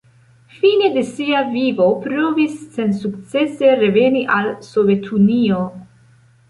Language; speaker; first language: Esperanto; non-native, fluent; Central Kurdish